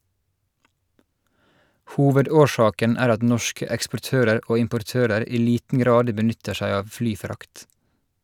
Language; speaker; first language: Norwegian; native; Norwegian